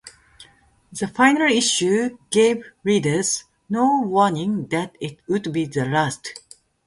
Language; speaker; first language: English; non-native, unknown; Japanese